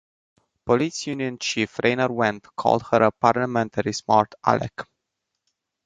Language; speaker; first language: English; non-native, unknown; Romanian